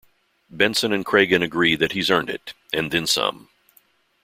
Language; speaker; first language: English; native; English